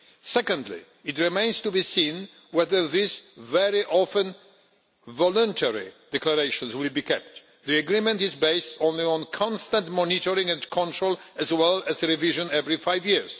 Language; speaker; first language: English; non-native, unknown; Polish